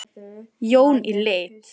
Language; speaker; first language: Icelandic; native; Icelandic